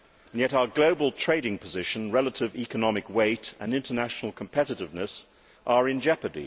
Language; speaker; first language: English; native; English